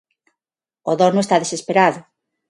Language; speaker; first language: Galician; non-native, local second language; Spanish